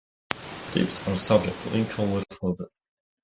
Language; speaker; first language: English; native; English